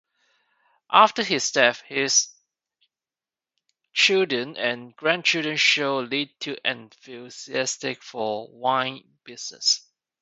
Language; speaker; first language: English; non-native, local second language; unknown